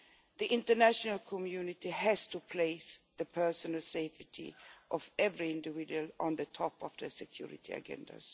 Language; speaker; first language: English; non-native, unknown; Swedish